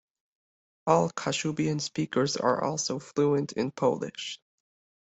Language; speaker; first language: English; native; English